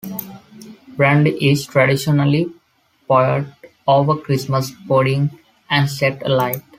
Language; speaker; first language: English; non-native, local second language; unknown